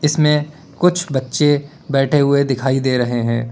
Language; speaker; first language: Hindi; native; Hindi